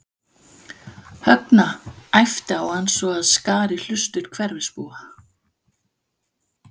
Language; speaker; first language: Icelandic; non-native, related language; Danish